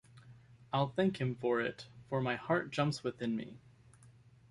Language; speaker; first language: English; native; English